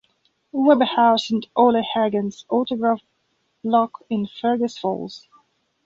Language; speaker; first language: English; non-native, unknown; Belarusian